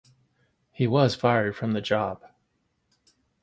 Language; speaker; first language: English; native; English